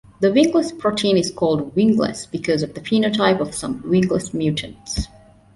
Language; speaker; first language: English; non-native, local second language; Divehi